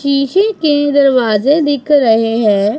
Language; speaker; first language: Hindi; non-native, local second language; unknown